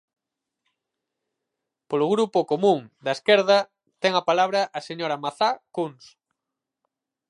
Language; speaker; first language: Galician; native; Galician